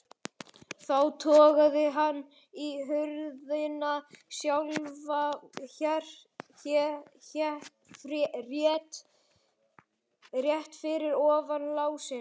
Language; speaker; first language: Icelandic; native; Icelandic